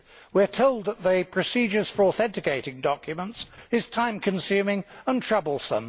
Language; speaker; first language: English; native; English